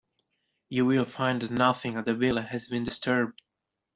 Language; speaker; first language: English; non-native, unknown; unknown